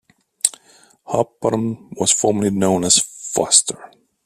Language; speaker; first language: English; native; English